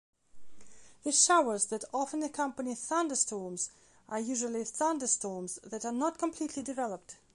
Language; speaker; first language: English; non-native, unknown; Belarusian